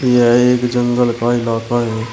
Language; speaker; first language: Hindi; native; Hindi